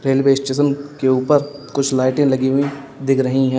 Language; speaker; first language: Hindi; native; Hindi